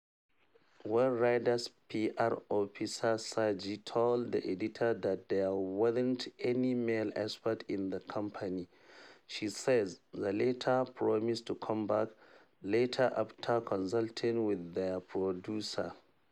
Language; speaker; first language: English; non-native, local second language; Hausa